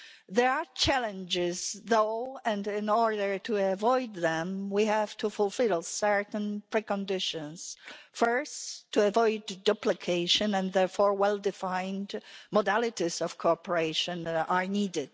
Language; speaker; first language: English; non-native, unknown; Polish